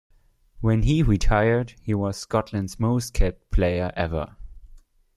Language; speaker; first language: English; non-native, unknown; German